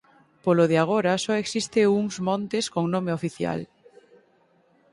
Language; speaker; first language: Galician; native; Galician